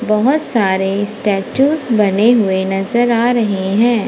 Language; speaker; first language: Hindi; non-native, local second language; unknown